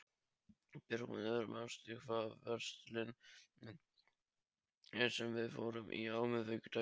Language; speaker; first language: Icelandic; non-native, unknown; Polish